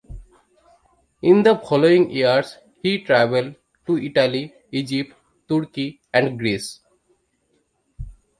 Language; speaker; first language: English; non-native, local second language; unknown